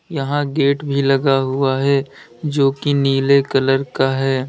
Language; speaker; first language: Hindi; native; Hindi